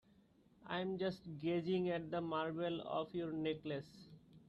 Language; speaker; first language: English; non-native, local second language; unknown